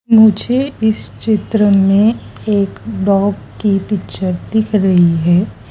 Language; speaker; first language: Hindi; native; Hindi